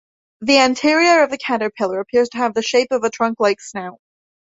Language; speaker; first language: English; native; English